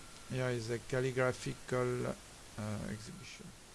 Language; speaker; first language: English; non-native, learner; French